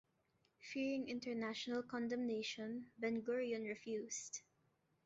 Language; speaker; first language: English; non-native, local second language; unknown